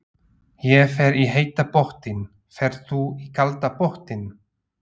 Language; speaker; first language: Icelandic; non-native, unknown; Slovak